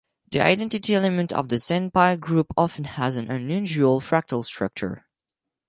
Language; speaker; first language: English; non-native, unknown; French